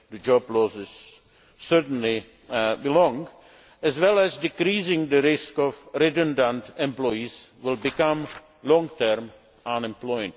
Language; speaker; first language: English; non-native, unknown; Czech